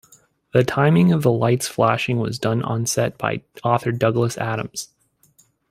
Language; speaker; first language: English; native; English